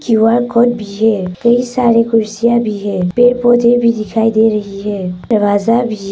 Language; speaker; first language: Hindi; non-native, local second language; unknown